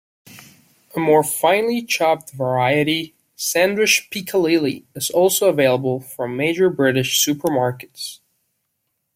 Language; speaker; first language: English; non-native, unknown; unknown